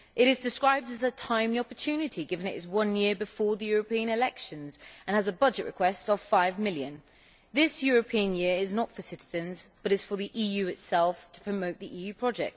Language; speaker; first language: English; native; English